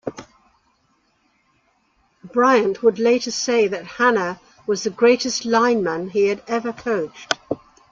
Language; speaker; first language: English; native; English